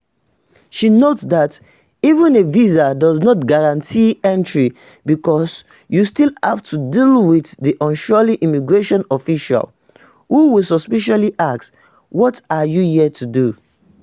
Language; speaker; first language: English; non-native, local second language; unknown